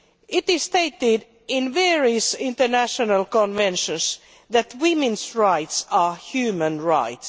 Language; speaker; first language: English; non-native, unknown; Finnish